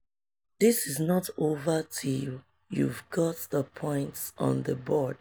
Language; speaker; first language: English; non-native, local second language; Yoruba